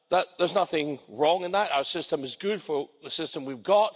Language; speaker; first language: English; native; English